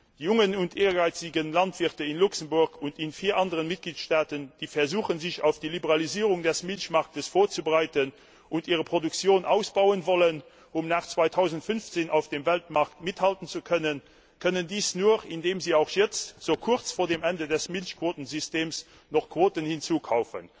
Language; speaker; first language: German; non-native, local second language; Luxembourgish